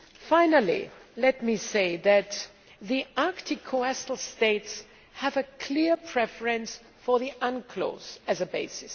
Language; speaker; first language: English; non-native, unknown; German